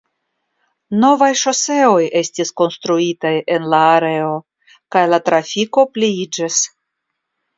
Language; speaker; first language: Esperanto; non-native, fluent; Russian